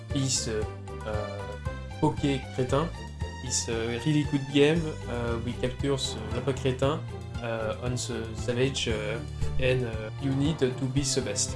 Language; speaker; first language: English; non-native, learner; French